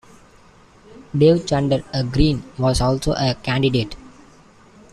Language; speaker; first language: English; non-native, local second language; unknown